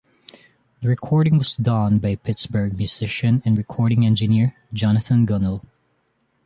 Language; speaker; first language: English; non-native, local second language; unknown